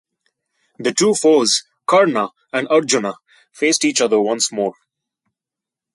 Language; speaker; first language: English; non-native, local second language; Bangla